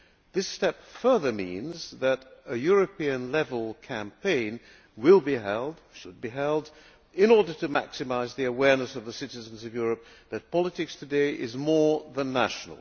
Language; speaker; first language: English; non-native, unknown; Hungarian